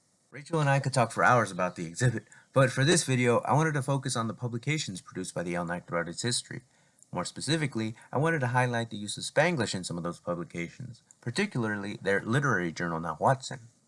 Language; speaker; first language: English; native; English